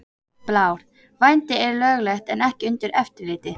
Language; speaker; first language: Icelandic; native; Icelandic